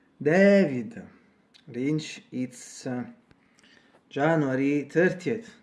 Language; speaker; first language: English; non-native, learner; Italian